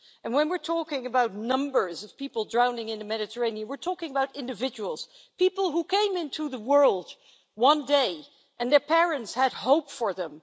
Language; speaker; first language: English; non-native, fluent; Dutch